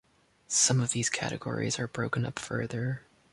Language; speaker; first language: English; native; English